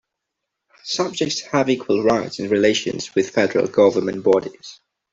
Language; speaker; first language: English; non-native, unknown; Catalan